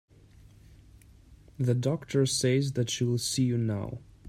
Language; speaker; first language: English; native; English